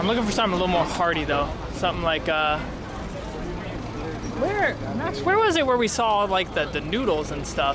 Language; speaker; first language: English; native; English